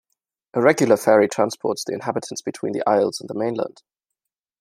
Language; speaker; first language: English; non-native, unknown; German